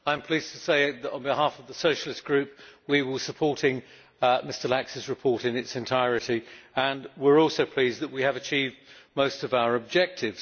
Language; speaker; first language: English; native; English